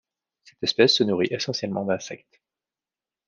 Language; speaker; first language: French; native; French